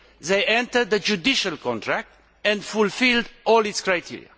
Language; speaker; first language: English; non-native, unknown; Romanian